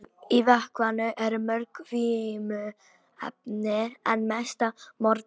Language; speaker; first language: Icelandic; non-native, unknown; Polish